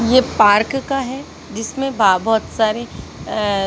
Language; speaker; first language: Hindi; native; Hindi